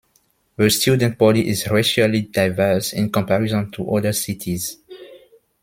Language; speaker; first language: English; non-native, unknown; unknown